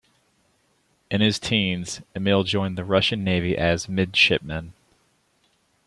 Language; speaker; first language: English; native; English